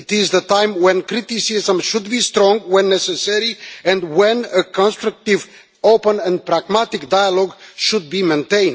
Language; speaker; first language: English; non-native, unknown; Romanian